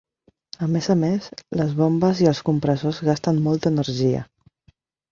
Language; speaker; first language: Catalan; non-native, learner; Spanish